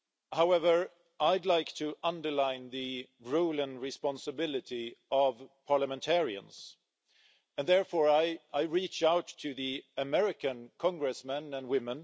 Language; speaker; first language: English; non-native, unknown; Swedish